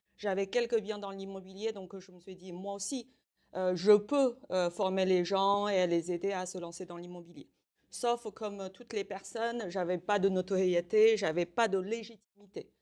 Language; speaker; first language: French; non-native, fluent; Chinese